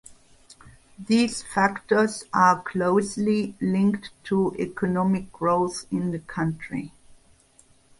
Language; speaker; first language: English; non-native, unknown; German